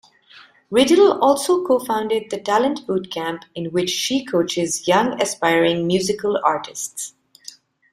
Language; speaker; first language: English; non-native, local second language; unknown